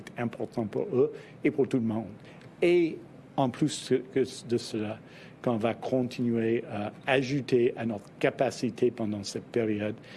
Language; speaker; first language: French; non-native, fluent; English